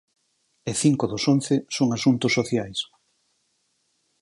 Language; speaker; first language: Galician; native; Galician